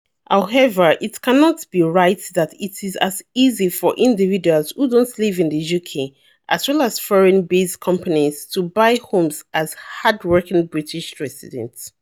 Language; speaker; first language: English; non-native, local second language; Yoruba